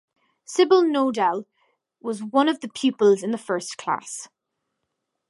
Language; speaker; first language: English; native; English